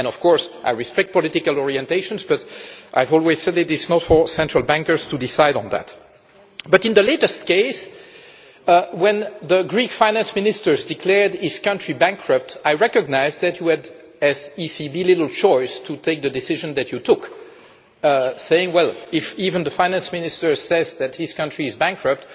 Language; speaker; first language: English; non-native, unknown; French